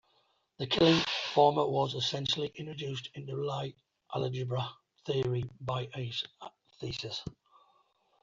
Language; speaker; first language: English; native; English